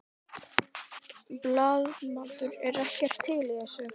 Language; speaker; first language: Icelandic; native; Icelandic